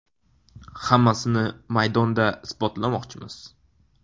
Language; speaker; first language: Uzbek; native; Uzbek